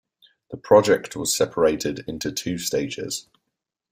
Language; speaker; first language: English; native; English